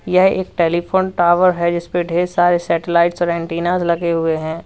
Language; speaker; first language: Hindi; native; Hindi